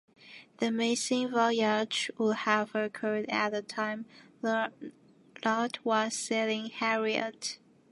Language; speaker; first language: English; non-native, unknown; Japanese